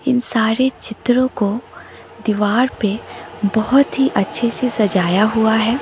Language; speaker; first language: Hindi; non-native, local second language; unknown